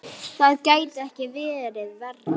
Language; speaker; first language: Icelandic; native; Icelandic